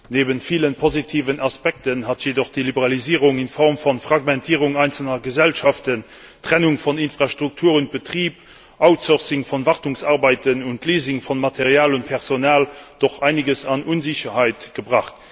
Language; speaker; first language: German; non-native, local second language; Luxembourgish